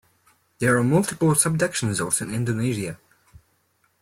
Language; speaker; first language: English; non-native, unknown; Polish